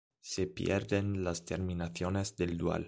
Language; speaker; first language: Spanish; non-native, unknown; German